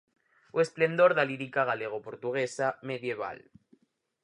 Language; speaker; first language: Galician; native; Galician